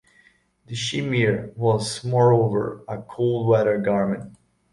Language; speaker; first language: English; non-native, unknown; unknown